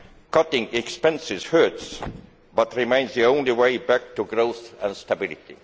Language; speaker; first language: English; non-native, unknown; Estonian